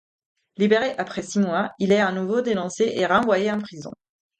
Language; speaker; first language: French; non-native, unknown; Italian